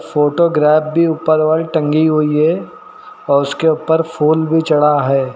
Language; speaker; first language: Hindi; native; Hindi